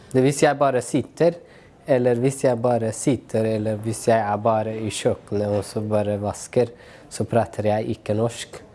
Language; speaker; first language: Norwegian; non-native, fluent; Tigrinya